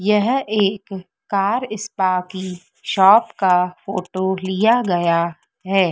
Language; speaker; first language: Hindi; native; Hindi